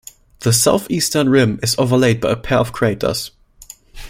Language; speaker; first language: English; non-native, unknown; German